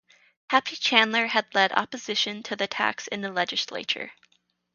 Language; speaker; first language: English; native; English